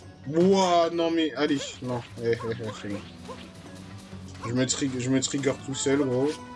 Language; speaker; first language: French; native; French